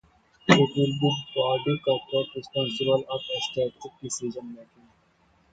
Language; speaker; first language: English; non-native, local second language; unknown